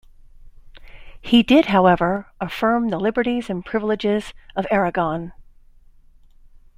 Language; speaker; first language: English; native; English